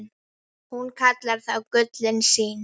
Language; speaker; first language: Icelandic; native; Icelandic